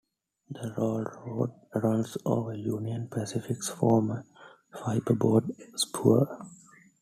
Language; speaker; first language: English; non-native, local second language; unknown